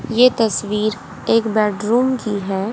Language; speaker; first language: Hindi; native; Hindi